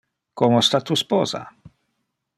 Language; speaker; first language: Interlingua; non-native, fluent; Dutch